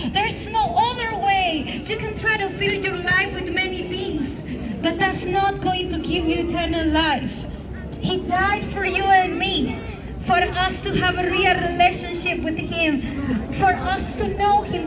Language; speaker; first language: English; non-native, fluent; Spanish